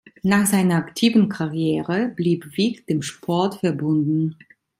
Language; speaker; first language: German; non-native, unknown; Italian